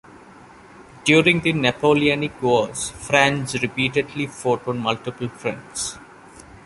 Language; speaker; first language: English; non-native, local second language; Malayalam